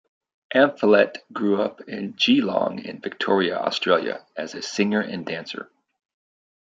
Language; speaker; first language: English; native; English